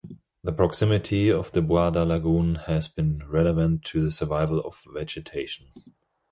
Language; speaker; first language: English; non-native, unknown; German